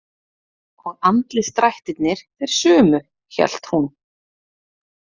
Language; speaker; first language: Icelandic; native; Icelandic